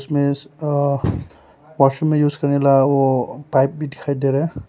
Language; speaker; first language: Hindi; non-native, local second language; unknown